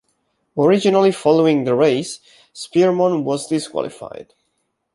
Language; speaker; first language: English; non-native, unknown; Italian